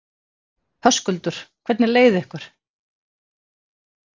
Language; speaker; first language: Icelandic; native; Icelandic